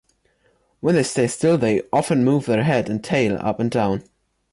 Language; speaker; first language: English; non-native, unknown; German